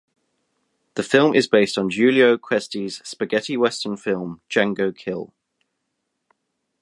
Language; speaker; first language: English; native; English